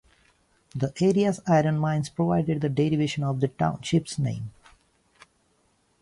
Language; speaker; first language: English; non-native, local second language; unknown